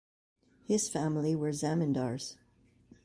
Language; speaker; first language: English; native; English